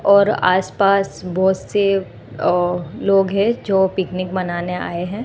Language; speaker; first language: Hindi; non-native, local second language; Gujarati